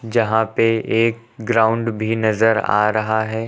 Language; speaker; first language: Hindi; native; Hindi